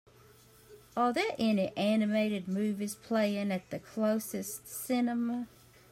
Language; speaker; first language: English; native; English